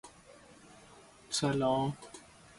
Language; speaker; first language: English; native; English